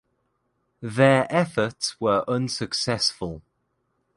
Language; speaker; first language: English; native; English